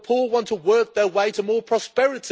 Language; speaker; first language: English; native; English